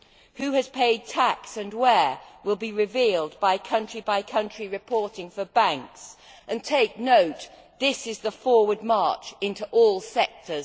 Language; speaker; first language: English; native; English